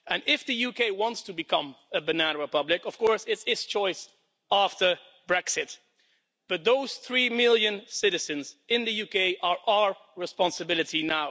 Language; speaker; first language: English; non-native, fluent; Dutch